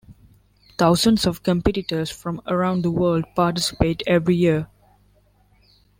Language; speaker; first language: English; non-native, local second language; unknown